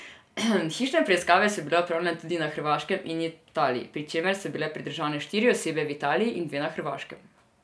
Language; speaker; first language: Slovenian; non-native, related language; Serbian